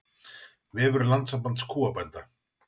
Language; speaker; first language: Icelandic; native; Icelandic